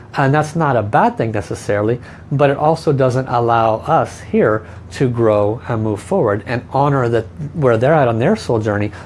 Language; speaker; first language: English; native; English